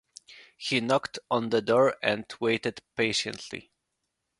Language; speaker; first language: English; non-native, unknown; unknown